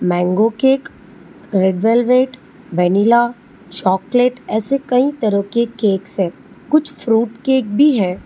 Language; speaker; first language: Hindi; non-native, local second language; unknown